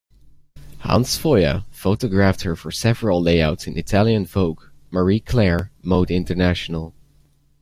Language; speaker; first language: English; native; English